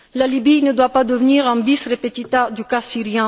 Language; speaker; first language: French; non-native, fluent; Bulgarian